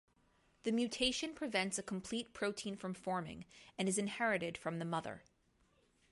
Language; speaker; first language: English; native; English